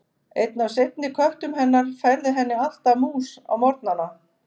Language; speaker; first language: Icelandic; native; Icelandic